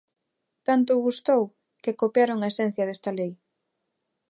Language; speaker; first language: Galician; non-native, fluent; Spanish